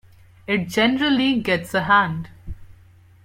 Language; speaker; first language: English; non-native, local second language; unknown